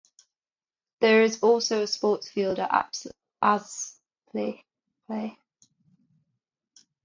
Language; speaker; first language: English; native; English